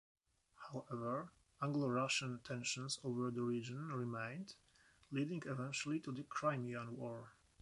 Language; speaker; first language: English; non-native, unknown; Polish